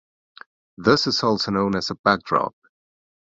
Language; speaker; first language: English; non-native, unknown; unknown